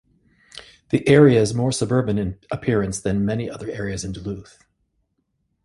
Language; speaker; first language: English; native; English